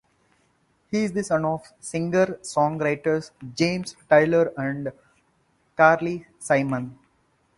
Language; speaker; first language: English; non-native, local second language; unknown